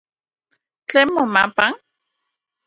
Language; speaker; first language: Central Puebla Nahuatl; native; Central Puebla Nahuatl